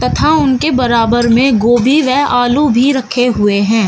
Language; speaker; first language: Hindi; native; Hindi